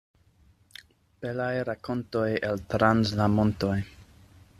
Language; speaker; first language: Esperanto; non-native, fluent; English